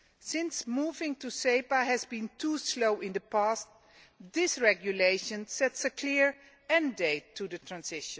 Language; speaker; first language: English; non-native, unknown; Dutch